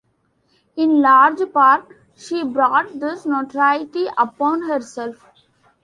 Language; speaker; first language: English; non-native, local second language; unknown